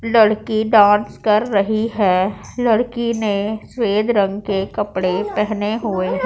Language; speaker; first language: Hindi; non-native, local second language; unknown